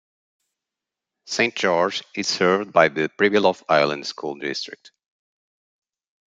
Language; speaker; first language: English; non-native, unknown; Portuguese